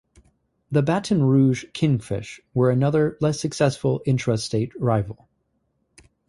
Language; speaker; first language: English; native; English